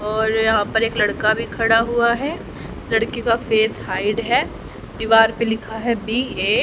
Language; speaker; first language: Hindi; native; Hindi